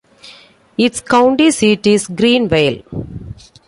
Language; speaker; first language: English; non-native, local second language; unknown